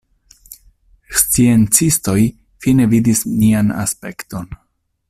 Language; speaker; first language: Esperanto; non-native, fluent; Italian